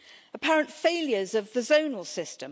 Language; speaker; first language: English; native; English